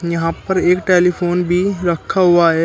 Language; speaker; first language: Hindi; native; Hindi